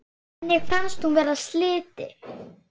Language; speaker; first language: Icelandic; non-native, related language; Swedish